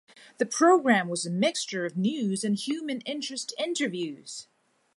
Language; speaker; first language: English; non-native, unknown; Thai